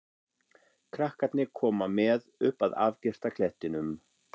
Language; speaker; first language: Icelandic; non-native, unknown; German